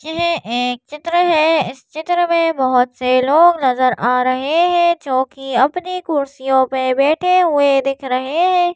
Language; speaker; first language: Hindi; native; Hindi